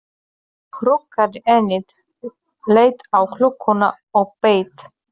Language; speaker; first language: Icelandic; non-native, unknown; Polish